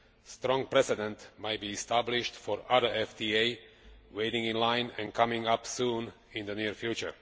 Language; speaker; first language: English; non-native, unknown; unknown